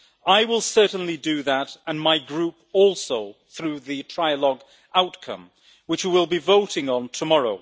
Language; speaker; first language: English; native; English